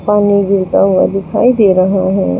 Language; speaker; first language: Hindi; native; Hindi